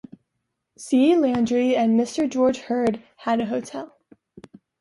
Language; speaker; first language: English; native; English